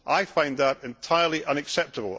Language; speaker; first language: English; native; English